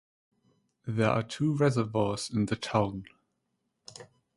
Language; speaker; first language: English; non-native, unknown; German